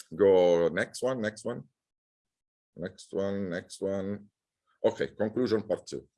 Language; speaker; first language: English; non-native, fluent; Italian